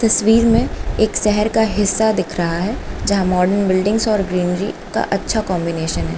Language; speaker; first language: Hindi; native; Hindi